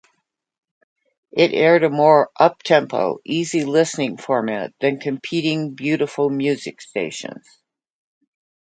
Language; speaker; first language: English; native; English